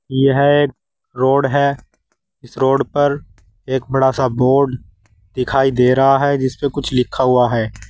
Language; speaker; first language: Hindi; native; Hindi